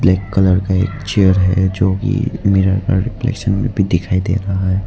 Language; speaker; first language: Hindi; non-native, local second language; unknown